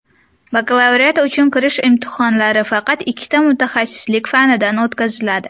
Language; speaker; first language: Uzbek; native; Uzbek